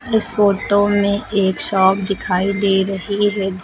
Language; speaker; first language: Hindi; native; Hindi